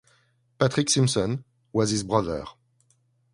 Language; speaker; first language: English; non-native, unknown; French